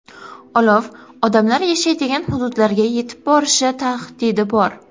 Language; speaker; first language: Uzbek; non-native, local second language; Kara-Kalpak